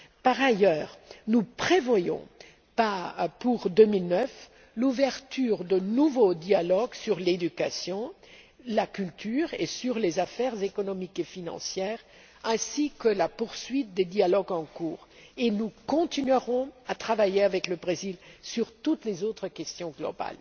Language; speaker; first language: French; non-native, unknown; German